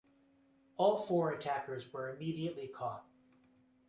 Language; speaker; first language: English; native; English